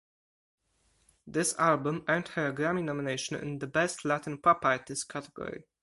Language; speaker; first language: English; non-native, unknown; Polish